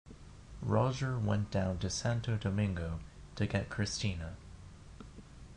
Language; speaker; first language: English; non-native, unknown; Japanese